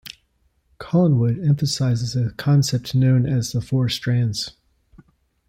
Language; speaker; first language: English; native; English